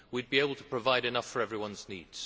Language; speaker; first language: English; native; English